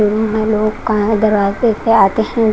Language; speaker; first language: Hindi; non-native, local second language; Punjabi